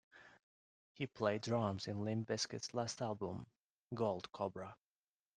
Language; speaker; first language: English; non-native, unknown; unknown